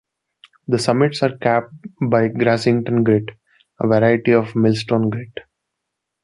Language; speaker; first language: English; non-native, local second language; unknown